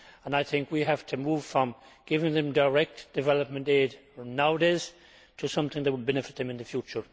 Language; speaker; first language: English; native; English